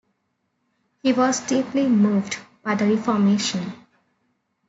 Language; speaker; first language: English; non-native, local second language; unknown